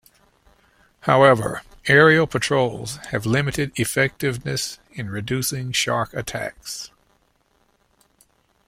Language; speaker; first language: English; native; English